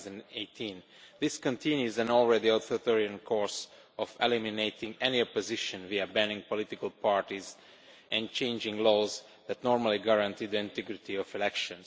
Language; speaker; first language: English; non-native, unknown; Romanian